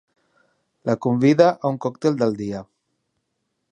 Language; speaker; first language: Catalan; native; Catalan